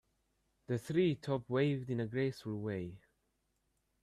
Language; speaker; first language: English; native; English